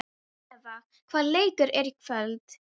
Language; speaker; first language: Icelandic; non-native, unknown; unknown